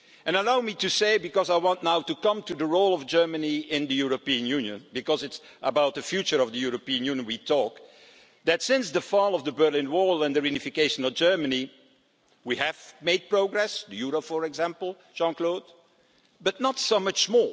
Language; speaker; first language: English; non-native, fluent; Dutch